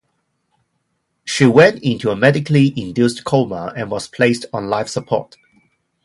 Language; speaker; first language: English; non-native, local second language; Cantonese